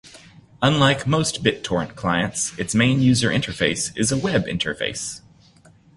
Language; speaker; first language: English; native; English